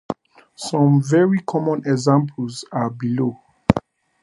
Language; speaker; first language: English; native; English